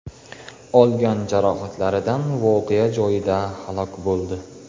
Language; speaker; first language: Uzbek; native; Uzbek